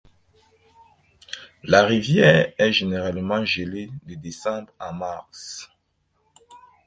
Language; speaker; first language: French; non-native, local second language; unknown